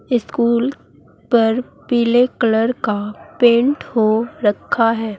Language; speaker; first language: Hindi; native; Hindi